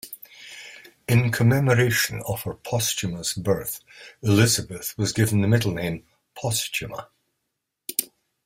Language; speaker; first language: English; native; English